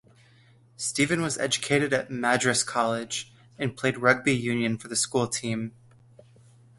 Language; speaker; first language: English; native; English